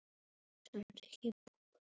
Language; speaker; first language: Icelandic; native; Icelandic